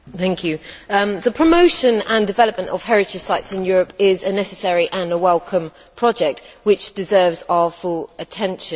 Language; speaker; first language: English; native; English